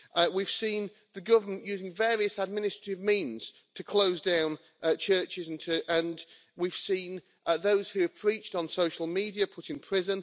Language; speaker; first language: English; native; English